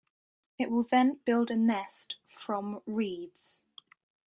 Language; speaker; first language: English; native; English